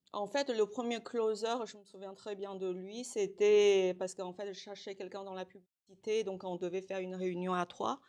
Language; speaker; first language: French; non-native, fluent; Chinese